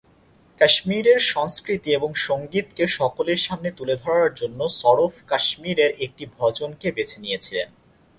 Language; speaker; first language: Bangla; native; Bangla